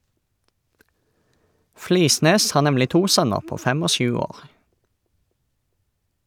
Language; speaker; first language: Norwegian; native; Norwegian